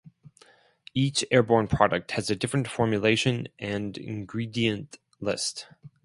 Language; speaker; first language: English; non-native, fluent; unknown